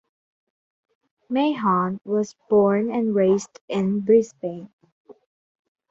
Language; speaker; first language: English; non-native, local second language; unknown